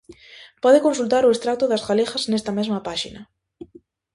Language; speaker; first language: Galician; native; Galician